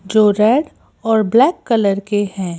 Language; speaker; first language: Hindi; native; Hindi